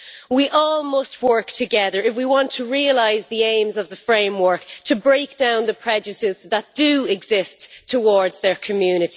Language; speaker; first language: English; native; English